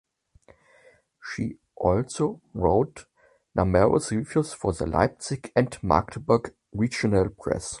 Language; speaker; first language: English; non-native, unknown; German